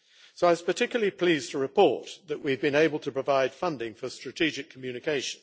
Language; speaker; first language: English; native; English